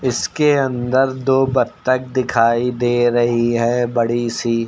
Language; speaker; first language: Hindi; native; Hindi